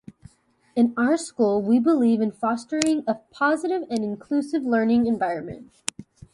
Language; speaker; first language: English; native; English